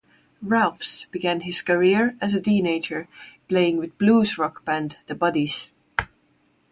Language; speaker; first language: English; non-native, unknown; Estonian